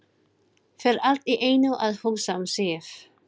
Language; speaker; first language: Icelandic; non-native, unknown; Filipino